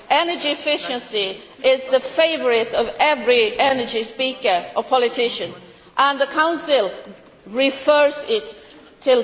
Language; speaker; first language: English; non-native, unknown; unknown